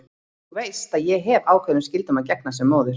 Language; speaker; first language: Icelandic; native; Icelandic